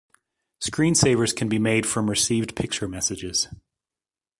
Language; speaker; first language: English; native; English